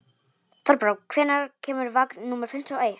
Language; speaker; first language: Icelandic; non-native, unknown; Polish